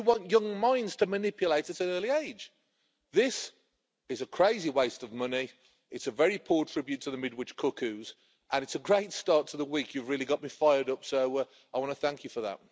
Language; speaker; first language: English; native; English